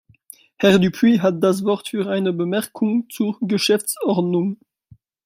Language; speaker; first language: German; non-native, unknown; French